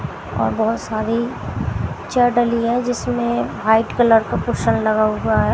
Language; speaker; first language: Hindi; native; Hindi